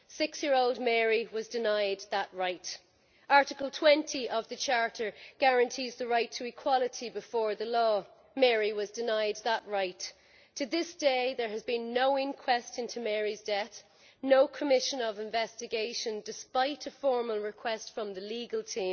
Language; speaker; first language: English; native; English